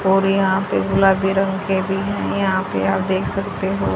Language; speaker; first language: Hindi; native; Hindi